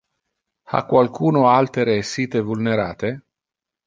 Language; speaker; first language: Interlingua; non-native, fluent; Italian